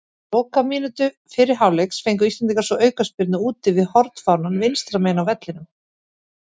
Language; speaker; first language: Icelandic; native; Icelandic